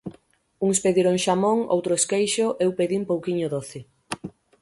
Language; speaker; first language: Galician; native; Galician